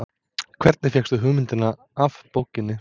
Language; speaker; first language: Icelandic; non-native, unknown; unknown